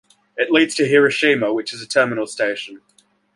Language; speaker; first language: English; native; English